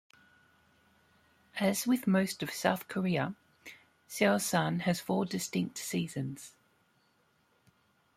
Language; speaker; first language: English; native; English